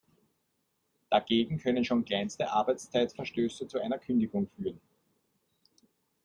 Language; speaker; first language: German; native; German